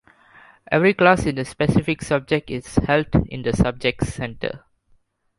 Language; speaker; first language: English; non-native, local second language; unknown